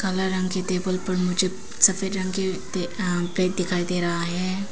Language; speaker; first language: Hindi; non-native, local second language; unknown